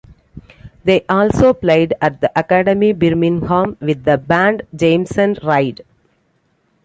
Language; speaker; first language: English; non-native, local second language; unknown